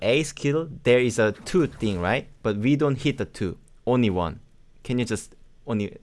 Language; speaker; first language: English; non-native, learner; Korean